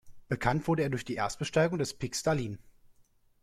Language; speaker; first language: German; native; German